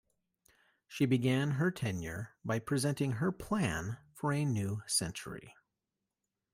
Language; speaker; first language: English; native; English